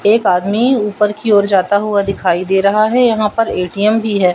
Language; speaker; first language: Hindi; native; Hindi